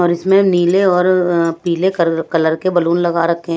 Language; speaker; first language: Hindi; non-native, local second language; Punjabi